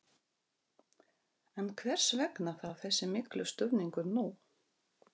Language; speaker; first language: Icelandic; non-native, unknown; Russian